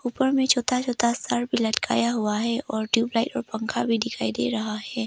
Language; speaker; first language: Hindi; early bilingual, other home language; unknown